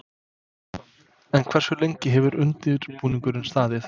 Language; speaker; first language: Icelandic; non-native, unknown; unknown